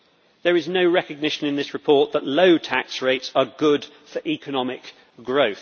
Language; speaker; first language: English; native; English